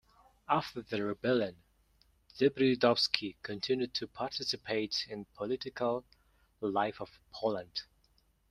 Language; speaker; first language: English; non-native, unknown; Mongolian